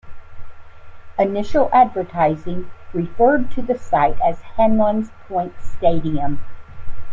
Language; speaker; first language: English; native; English